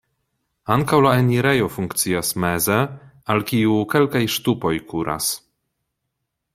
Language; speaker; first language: Esperanto; non-native, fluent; Polish